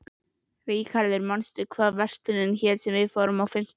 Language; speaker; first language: Icelandic; native; Icelandic